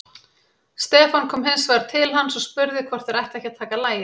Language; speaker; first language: Icelandic; native; Icelandic